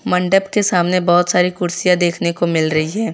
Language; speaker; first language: Hindi; non-native, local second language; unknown